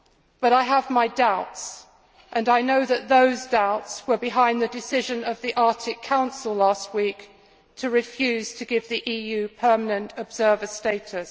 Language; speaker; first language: English; native; English